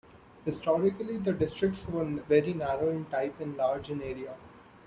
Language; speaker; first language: English; non-native, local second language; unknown